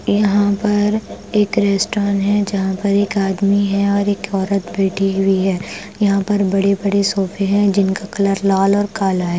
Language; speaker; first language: Hindi; non-native, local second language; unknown